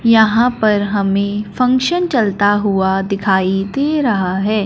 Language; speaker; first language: Hindi; non-native, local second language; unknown